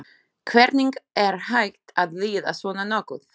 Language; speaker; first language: Icelandic; non-native, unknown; Slovak